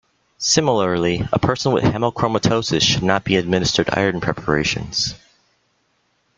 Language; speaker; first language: English; native; English